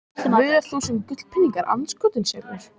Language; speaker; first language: Icelandic; native; Icelandic